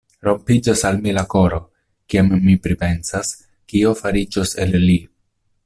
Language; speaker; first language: Esperanto; non-native, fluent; Italian